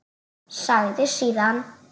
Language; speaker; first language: Icelandic; native; Icelandic